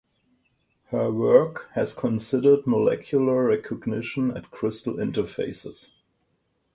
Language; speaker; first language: English; non-native, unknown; German